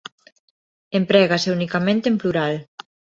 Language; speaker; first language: Galician; non-native, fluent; Spanish